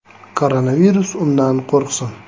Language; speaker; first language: Uzbek; native; Uzbek